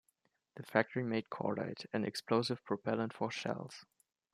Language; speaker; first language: English; non-native, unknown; German